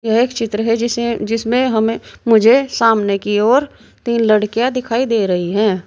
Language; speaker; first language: Hindi; native; Hindi